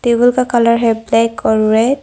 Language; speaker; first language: Hindi; non-native, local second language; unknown